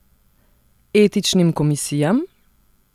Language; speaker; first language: Slovenian; non-native, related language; Serbian